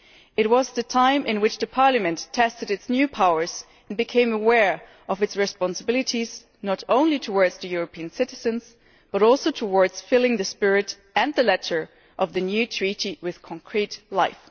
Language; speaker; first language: English; non-native, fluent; German